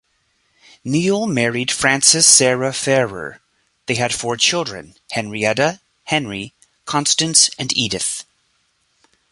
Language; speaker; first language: English; native; English